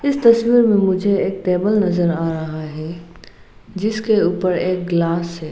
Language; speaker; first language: Hindi; non-native, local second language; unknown